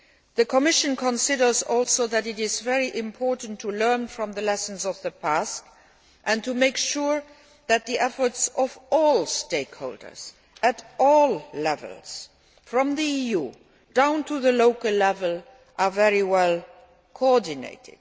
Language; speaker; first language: English; non-native, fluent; Luxembourgish